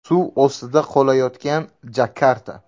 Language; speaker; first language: Uzbek; native; Uzbek